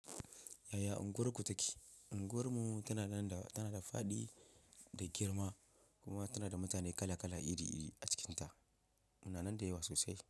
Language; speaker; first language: Hausa; non-native, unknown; Yoruba